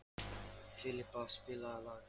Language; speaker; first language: Icelandic; non-native, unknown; Lithuanian